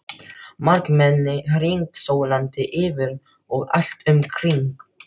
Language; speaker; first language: Icelandic; non-native, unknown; Filipino